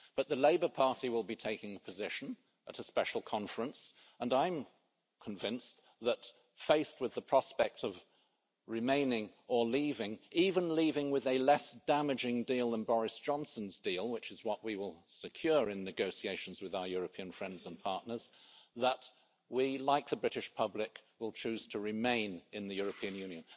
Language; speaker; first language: English; native; English